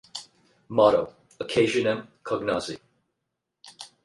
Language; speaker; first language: English; native; English